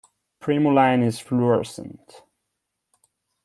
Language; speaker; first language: English; non-native, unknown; Spanish